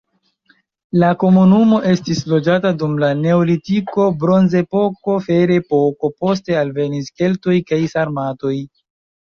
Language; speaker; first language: Esperanto; non-native, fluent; Chinese